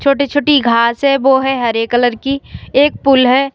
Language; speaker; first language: Hindi; native; Hindi